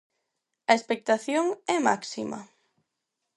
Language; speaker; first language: Galician; non-native, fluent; Spanish